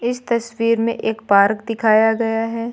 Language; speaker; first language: Hindi; native; Hindi